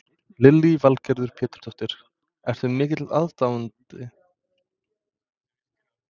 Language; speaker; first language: Icelandic; non-native, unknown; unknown